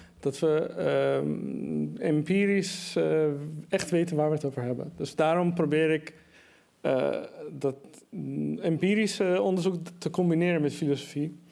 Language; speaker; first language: Dutch; early bilingual, other home language; Persian